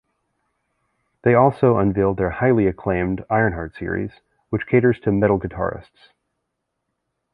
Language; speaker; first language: English; native; English